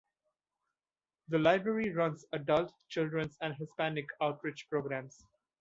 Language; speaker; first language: English; non-native, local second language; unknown